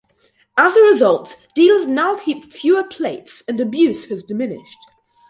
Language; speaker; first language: English; native; English